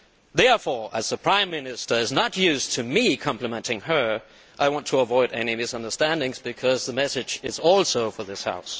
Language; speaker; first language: English; non-native, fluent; Danish